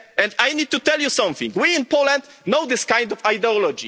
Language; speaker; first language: English; non-native, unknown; Polish